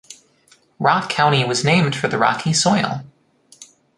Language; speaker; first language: English; native; English